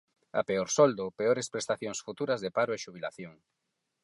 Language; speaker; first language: Galician; non-native, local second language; Spanish